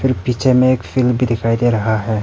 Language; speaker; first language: Hindi; early bilingual, other home language; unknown